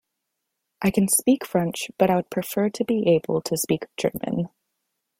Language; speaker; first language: English; native; English